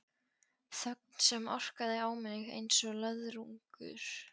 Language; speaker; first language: Icelandic; non-native, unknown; Polish